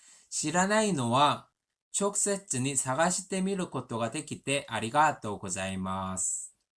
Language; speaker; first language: Japanese; non-native, learner; Korean